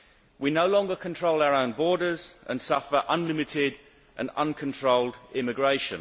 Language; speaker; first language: English; native; English